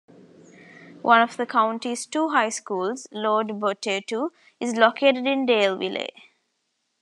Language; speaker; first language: English; non-native, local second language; Tamil